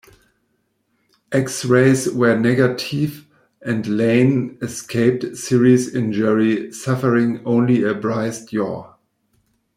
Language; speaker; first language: English; non-native, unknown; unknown